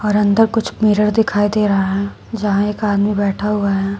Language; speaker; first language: Hindi; native; Hindi